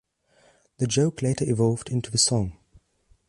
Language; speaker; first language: English; non-native, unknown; German